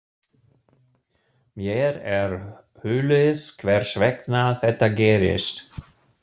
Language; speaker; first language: Icelandic; non-native, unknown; German